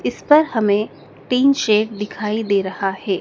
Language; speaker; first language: Hindi; native; Hindi